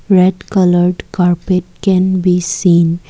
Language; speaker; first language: English; non-native, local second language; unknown